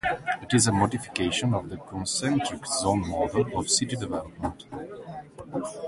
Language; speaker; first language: English; non-native, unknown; Italian